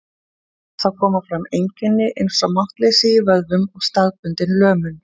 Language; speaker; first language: Icelandic; native; Icelandic